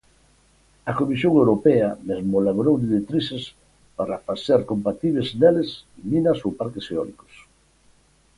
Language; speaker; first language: Galician; native; Galician